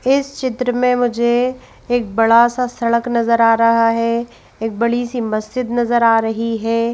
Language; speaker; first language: Hindi; native; Hindi